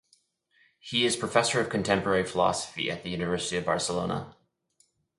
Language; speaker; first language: English; native; English